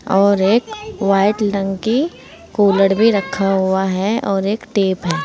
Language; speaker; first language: Hindi; native; Hindi